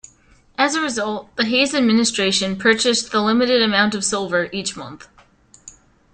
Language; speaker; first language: English; native; English